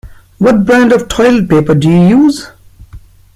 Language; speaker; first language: English; non-native, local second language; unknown